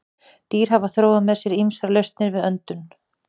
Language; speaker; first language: Icelandic; native; Icelandic